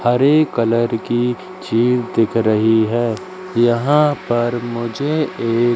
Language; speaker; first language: Hindi; native; Hindi